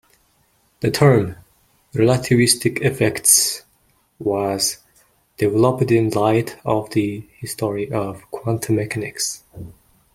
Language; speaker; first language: English; non-native, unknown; Mongolian